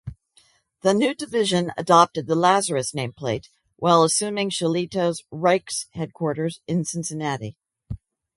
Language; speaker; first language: English; native; English